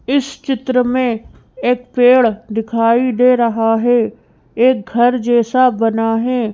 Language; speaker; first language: Hindi; native; Hindi